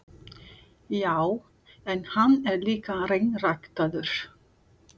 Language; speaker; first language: Icelandic; non-native, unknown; Portuguese